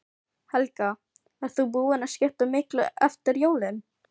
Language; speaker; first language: Icelandic; non-native, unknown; Filipino